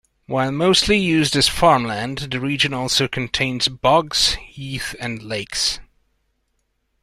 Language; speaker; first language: English; non-native, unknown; Hungarian